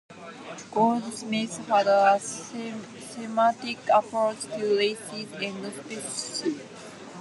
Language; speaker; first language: English; non-native, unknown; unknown